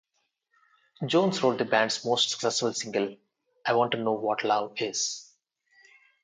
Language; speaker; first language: English; non-native, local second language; Telugu